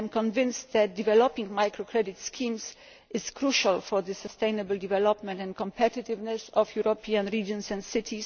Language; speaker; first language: English; non-native, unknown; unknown